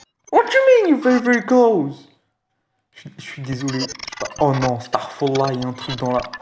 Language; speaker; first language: French; native; French